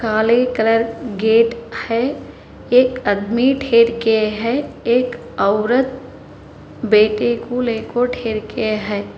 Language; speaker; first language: Hindi; non-native, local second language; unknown